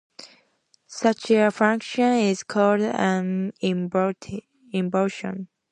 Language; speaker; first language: English; native; English